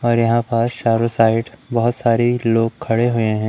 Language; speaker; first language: Hindi; native; Hindi